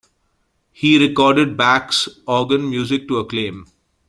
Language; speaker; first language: English; native; English